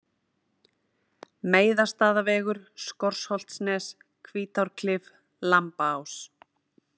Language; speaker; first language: Icelandic; native; Icelandic